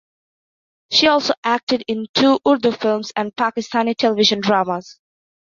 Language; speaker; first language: English; non-native, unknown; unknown